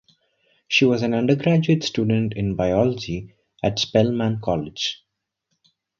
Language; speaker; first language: English; non-native, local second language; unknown